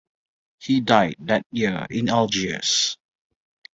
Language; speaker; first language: English; non-native, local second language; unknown